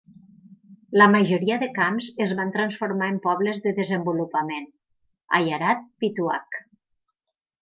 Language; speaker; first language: Catalan; native; Catalan